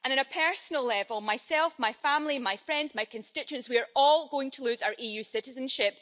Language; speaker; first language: English; native; English